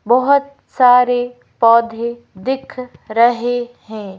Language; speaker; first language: Hindi; native; Hindi